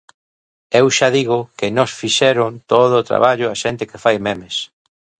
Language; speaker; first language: Galician; native; Galician